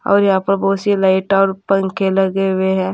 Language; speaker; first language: Hindi; native; Hindi